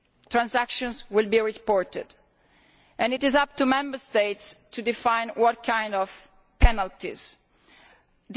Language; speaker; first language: English; non-native, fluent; Italian